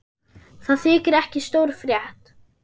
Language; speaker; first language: Icelandic; non-native, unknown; German